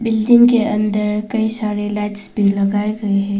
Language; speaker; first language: Hindi; non-native, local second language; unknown